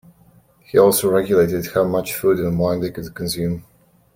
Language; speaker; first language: English; native; English